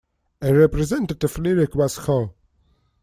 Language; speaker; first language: English; non-native, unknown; Russian